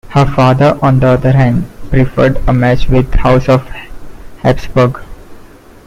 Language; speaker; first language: English; non-native, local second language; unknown